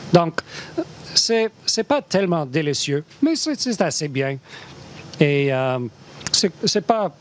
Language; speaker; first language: French; non-native, fluent; English